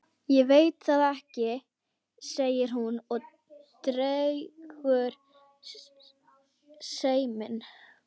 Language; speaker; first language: Icelandic; non-native, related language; Swedish